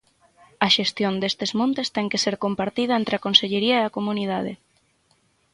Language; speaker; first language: Galician; native; Galician